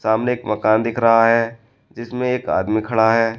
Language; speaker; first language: Hindi; native; Hindi